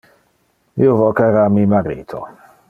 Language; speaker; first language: Interlingua; non-native, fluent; Dutch